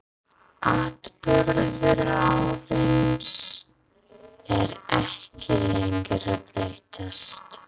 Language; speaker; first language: Icelandic; non-native, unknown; English